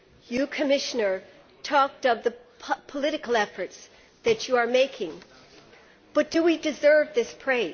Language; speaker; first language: English; native; English